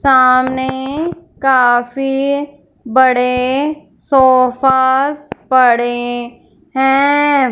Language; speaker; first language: Hindi; non-native, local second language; Punjabi